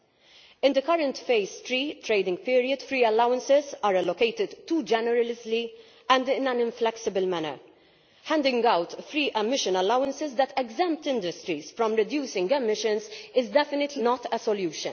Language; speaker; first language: English; non-native, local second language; Maltese